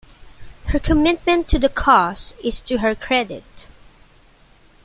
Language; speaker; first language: English; non-native, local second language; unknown